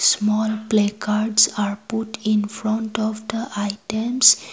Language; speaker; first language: English; non-native, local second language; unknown